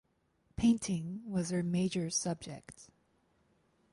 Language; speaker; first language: English; native; English